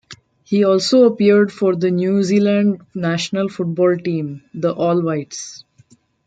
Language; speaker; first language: English; non-native, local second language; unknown